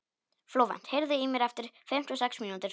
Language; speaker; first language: Icelandic; non-native, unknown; Polish